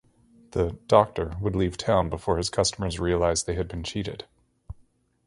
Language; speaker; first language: English; native; English